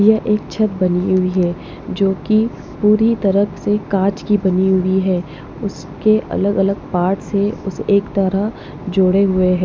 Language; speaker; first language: Hindi; non-native, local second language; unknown